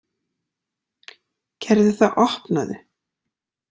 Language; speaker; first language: Icelandic; native; Icelandic